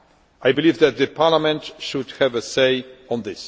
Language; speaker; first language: English; non-native, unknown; Polish